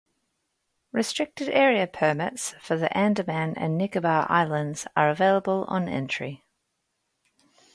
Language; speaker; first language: English; native; English